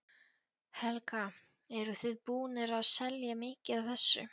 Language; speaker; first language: Icelandic; non-native, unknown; Polish